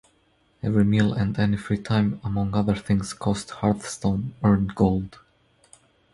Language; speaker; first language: English; non-native, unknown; Croatian